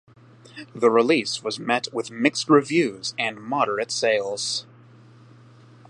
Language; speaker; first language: English; native; English